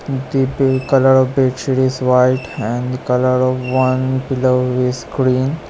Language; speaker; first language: English; non-native, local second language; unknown